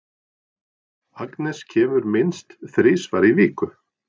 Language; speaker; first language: Icelandic; non-native, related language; Norwegian